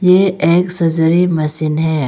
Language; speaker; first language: Hindi; early bilingual, other home language; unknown